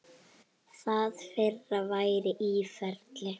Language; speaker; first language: Icelandic; native; Icelandic